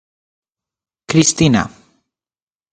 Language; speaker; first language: Galician; native; Galician